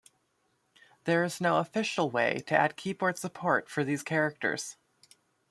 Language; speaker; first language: English; native; English